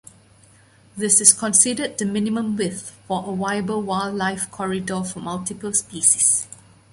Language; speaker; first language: English; non-native, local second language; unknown